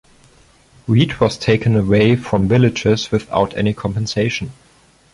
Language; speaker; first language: English; non-native, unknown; German